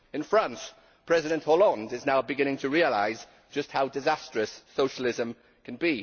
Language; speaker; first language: English; native; English